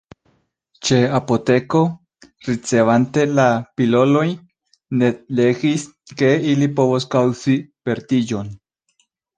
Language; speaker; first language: Esperanto; non-native, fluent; Spanish